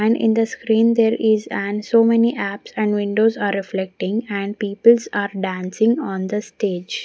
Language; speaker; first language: English; non-native, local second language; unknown